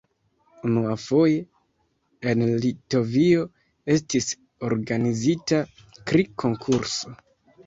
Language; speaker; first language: Esperanto; non-native, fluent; Kinyarwanda